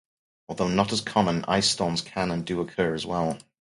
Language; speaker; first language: English; native; English